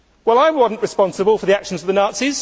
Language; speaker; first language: English; native; English